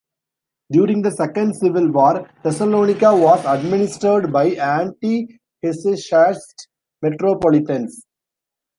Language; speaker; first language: English; non-native, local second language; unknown